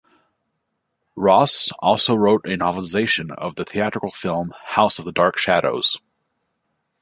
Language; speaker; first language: English; native; English